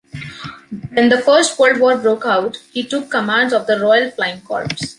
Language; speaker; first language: English; non-native, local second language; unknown